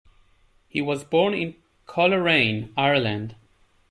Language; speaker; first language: English; native; English